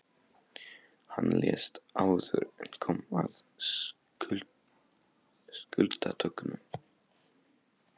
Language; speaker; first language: Icelandic; non-native, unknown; Polish